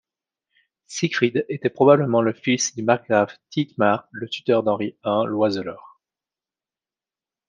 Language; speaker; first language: French; native; French